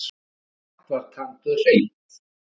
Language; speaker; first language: Icelandic; native; Icelandic